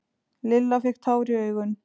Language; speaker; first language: Icelandic; native; Icelandic